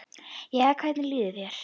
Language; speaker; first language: Icelandic; native; Icelandic